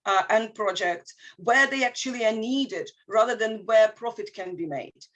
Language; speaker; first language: English; non-native, fluent; Ukrainian